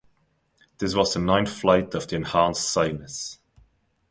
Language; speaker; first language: English; non-native, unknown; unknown